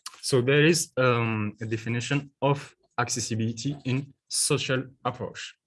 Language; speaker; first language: English; non-native, learner; French